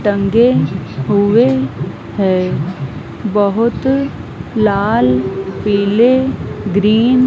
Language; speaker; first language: Hindi; native; Hindi